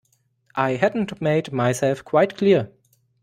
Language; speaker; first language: English; non-native, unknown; German